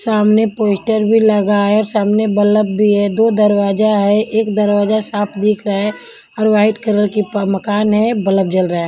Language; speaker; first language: Hindi; non-native, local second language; Punjabi